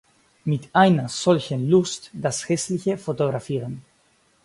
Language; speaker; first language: German; non-native, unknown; Basque